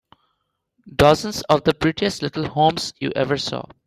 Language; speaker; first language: English; non-native, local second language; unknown